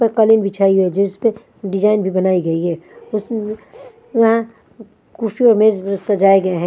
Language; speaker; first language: Hindi; non-native, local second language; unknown